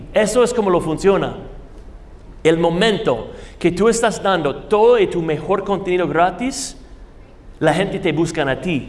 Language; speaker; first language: Spanish; non-native, fluent; English